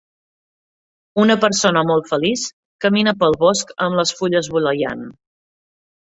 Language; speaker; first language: Catalan; native; Catalan